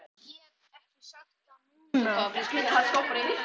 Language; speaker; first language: Icelandic; native; Icelandic